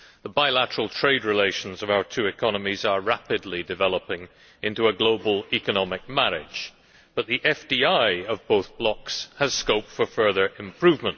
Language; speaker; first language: English; native; English